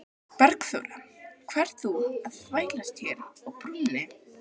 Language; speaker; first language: Icelandic; native; Icelandic